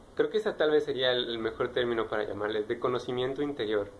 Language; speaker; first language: Spanish; native; Spanish